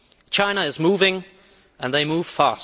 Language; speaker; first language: English; non-native, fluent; Danish